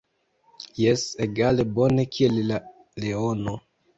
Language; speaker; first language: Esperanto; non-native, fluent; Kinyarwanda